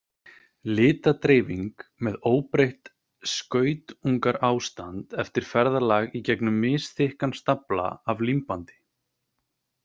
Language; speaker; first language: Icelandic; native; Icelandic